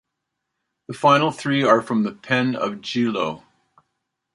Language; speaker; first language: English; native; English